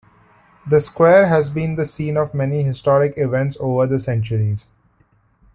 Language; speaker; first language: English; non-native, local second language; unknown